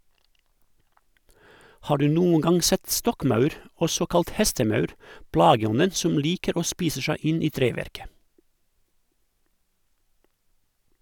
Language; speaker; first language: Norwegian; non-native, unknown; Croatian